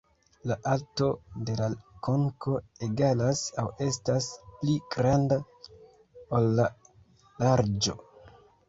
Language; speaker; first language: Esperanto; non-native, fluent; Kinyarwanda